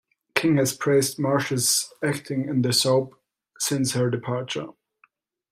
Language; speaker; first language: English; non-native, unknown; German